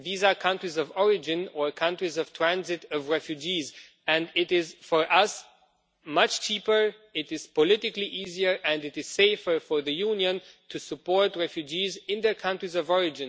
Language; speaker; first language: English; non-native, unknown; Romanian